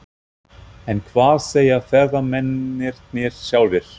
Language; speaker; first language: Icelandic; non-native, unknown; German